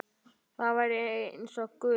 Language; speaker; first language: Icelandic; native; Icelandic